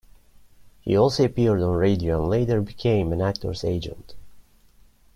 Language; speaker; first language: English; non-native, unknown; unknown